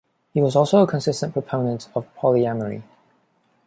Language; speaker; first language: English; non-native, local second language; Cantonese